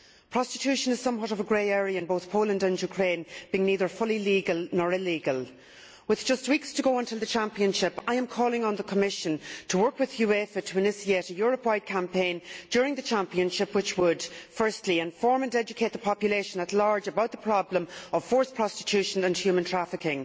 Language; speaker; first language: English; native; English